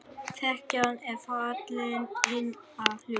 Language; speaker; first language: Icelandic; non-native, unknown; Vietnamese